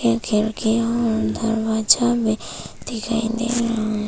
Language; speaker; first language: Hindi; early bilingual, other home language; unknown